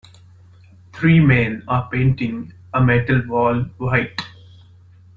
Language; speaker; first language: English; non-native, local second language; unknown